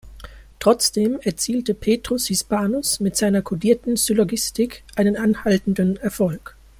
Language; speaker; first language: German; native; German